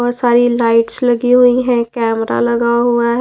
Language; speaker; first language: Hindi; non-native, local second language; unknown